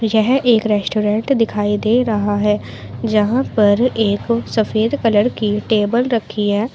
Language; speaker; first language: Hindi; native; Hindi